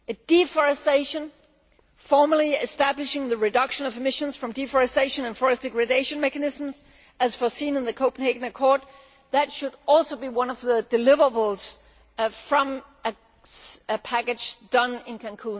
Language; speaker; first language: English; non-native, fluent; Danish